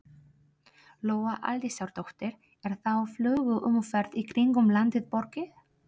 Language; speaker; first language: Icelandic; non-native, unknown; Polish